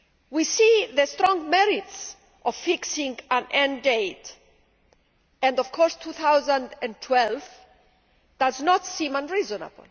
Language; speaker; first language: English; non-native, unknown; Greek